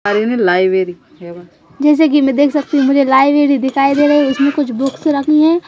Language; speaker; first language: Hindi; native; Hindi